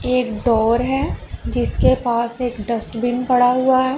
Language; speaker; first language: Hindi; non-native, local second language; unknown